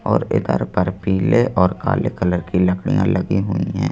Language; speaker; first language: Hindi; native; Hindi